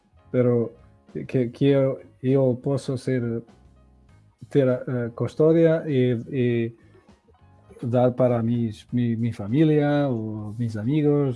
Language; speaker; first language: Spanish; non-native, related language; Portuguese